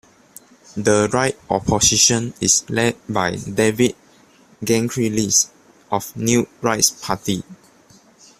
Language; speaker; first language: English; non-native, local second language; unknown